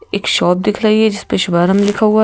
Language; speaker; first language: Hindi; native; Hindi